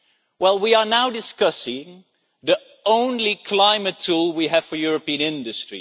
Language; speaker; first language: English; non-native, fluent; Dutch